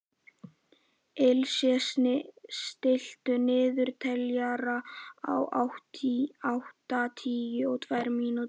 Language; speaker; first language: Icelandic; native; Icelandic